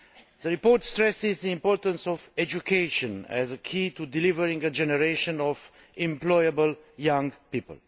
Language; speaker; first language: English; non-native, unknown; Romanian